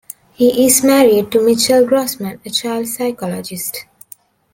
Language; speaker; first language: English; non-native, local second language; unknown